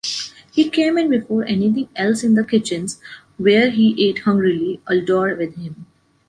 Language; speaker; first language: English; non-native, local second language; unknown